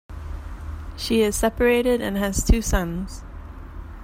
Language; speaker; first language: English; native; English